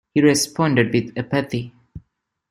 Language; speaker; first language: English; non-native, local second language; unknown